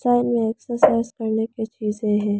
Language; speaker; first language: Hindi; non-native, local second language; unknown